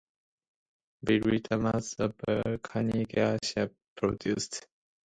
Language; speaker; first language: English; non-native, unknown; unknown